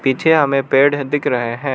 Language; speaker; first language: Hindi; non-native, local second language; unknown